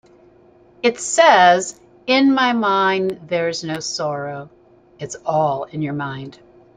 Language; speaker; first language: English; native; English